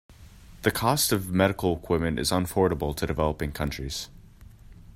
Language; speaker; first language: English; native; English